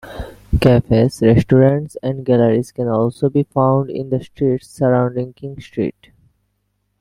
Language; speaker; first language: English; non-native, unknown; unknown